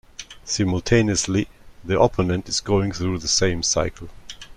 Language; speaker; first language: English; non-native, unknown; German